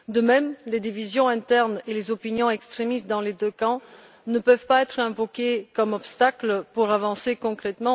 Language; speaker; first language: French; non-native, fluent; Bulgarian